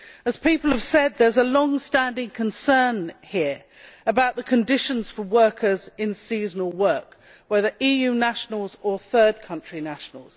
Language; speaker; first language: English; native; English